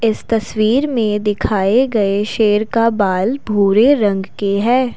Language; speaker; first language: Hindi; non-native, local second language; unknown